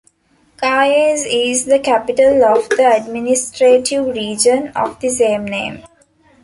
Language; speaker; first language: English; non-native, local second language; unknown